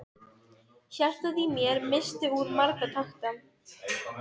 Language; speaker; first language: Icelandic; non-native, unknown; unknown